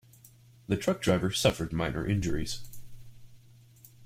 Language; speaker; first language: English; native; English